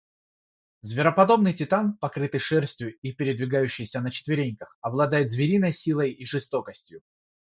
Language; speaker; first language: Russian; non-native, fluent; Georgian